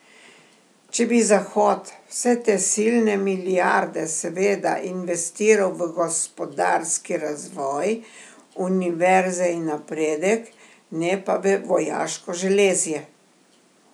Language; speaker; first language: Slovenian; native; Slovenian